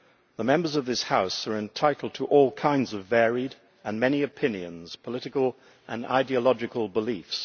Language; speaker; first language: English; native; English